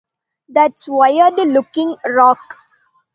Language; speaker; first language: English; non-native, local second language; Tamil